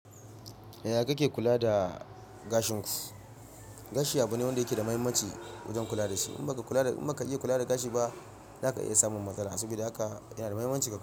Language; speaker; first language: Hausa; non-native, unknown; Yoruba